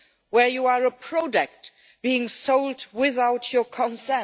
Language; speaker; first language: English; non-native, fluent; Luxembourgish